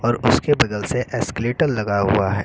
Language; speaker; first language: Hindi; native; Hindi